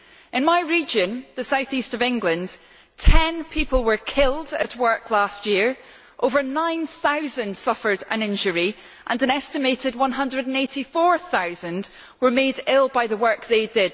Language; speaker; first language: English; native; English